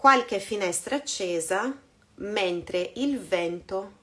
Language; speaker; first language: Italian; non-native, fluent; Portuguese